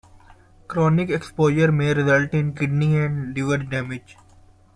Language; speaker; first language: English; non-native, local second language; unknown